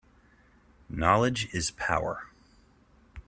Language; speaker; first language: English; native; English